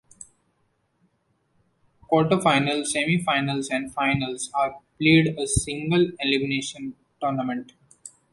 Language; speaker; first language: English; non-native, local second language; Marathi